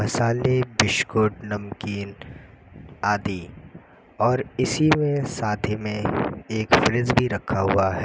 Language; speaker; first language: Hindi; native; Hindi